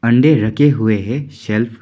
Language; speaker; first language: Hindi; non-native, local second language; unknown